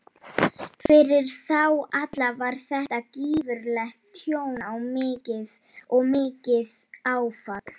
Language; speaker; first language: Icelandic; non-native, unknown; Polish